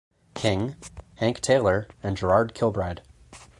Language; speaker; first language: English; native; English